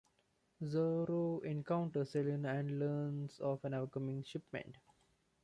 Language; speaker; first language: English; non-native, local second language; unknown